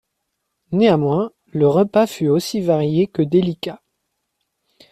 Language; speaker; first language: French; native; French